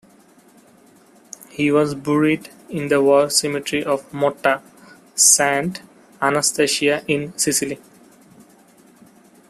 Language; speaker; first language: English; non-native, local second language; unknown